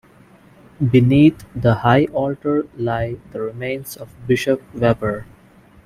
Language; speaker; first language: English; non-native, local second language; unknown